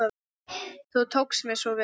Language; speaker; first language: Icelandic; non-native, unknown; English